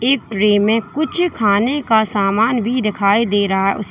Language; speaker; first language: Hindi; native; Hindi